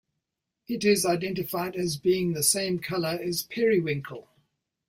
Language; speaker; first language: English; native; English